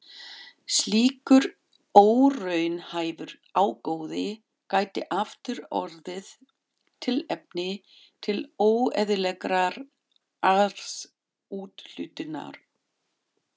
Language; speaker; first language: Icelandic; non-native, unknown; German